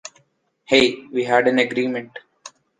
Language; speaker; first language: English; non-native, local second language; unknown